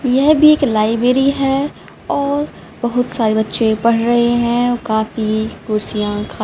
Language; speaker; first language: Hindi; native; Hindi